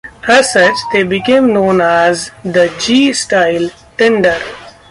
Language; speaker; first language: English; non-native, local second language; Marathi